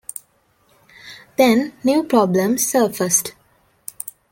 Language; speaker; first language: English; non-native, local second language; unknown